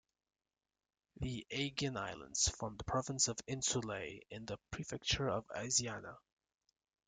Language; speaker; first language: English; native; English